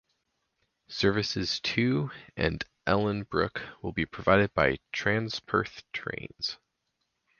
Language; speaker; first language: English; native; English